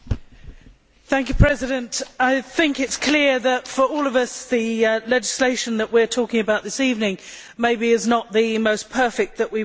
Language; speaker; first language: English; native; English